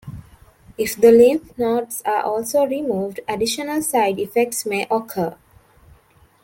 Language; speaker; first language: English; non-native, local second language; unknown